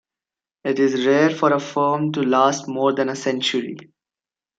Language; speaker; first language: English; non-native, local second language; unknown